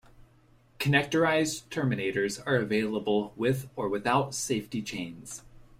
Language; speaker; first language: English; native; English